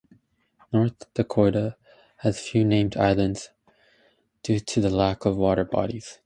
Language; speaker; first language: English; native; English